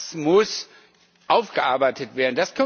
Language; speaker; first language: German; non-native, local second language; Luxembourgish